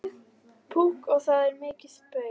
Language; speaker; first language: Icelandic; native; Icelandic